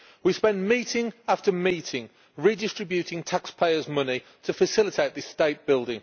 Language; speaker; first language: English; native; English